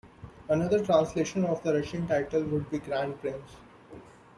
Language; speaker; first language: English; non-native, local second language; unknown